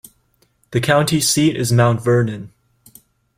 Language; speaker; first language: English; native; English